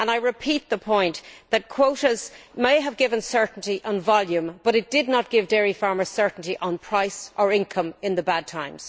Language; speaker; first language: English; native; English